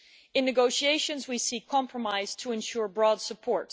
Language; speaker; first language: English; non-native, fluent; Dutch